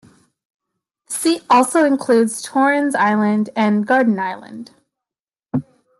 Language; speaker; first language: English; native; English